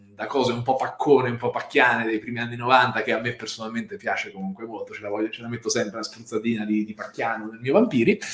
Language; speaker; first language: Italian; native; Italian